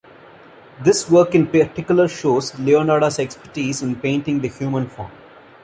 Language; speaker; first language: English; non-native, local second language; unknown